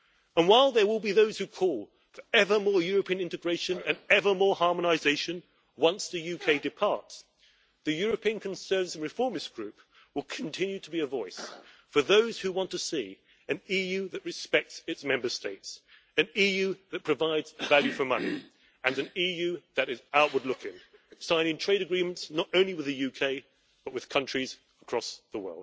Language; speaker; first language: English; native; English